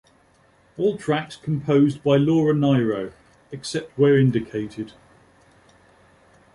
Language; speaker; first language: English; native; English